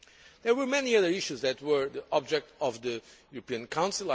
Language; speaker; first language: English; non-native, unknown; Portuguese